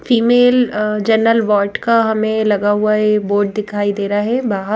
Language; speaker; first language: Hindi; native; Hindi